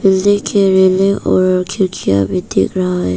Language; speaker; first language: Hindi; non-native, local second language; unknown